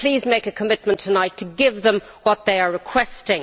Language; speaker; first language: English; native; English